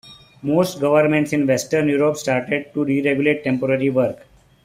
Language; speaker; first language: English; non-native, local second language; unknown